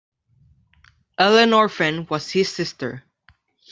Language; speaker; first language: English; non-native, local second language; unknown